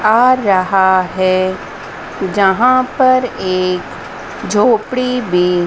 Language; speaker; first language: Hindi; native; Hindi